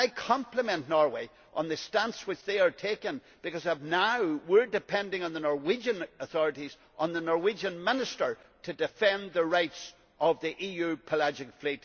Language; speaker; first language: English; native; English